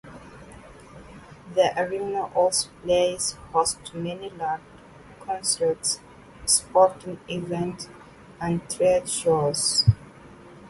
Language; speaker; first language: English; native; English